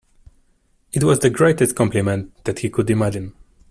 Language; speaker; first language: English; non-native, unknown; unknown